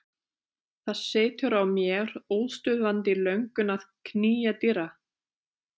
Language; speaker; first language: Icelandic; non-native, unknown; German